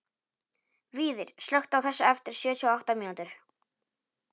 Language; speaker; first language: Icelandic; non-native, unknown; Polish